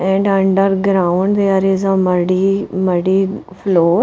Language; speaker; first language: English; non-native, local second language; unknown